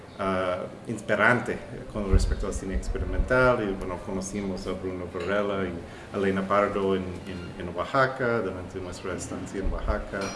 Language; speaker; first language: Spanish; non-native, fluent; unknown